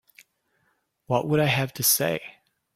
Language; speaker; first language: English; native; English